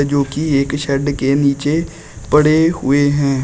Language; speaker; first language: Hindi; native; Hindi